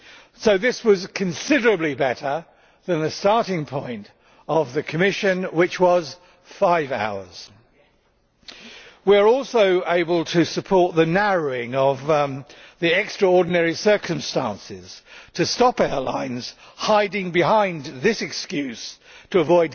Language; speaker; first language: English; native; English